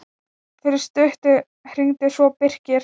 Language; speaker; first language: Icelandic; non-native, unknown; Thai